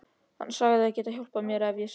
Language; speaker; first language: Icelandic; native; Icelandic